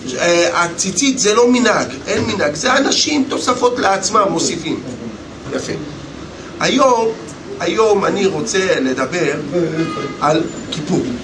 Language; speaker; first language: Hebrew; non-native, fluent; Russian